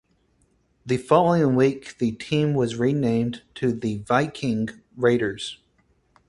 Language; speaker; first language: English; native; English